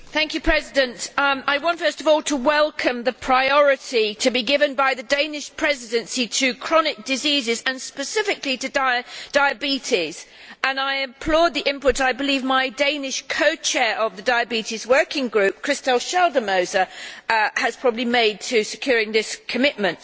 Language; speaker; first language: English; native; English